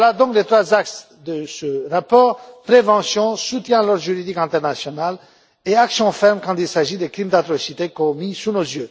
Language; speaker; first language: French; non-native, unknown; Romanian